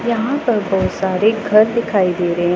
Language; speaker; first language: Hindi; non-native, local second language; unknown